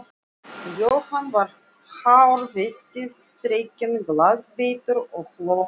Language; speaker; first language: Icelandic; non-native, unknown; Russian